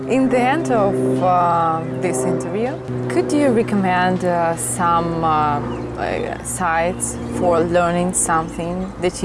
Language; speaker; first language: English; non-native, learner; Russian